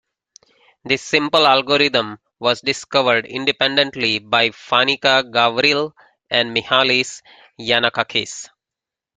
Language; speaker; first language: English; native; English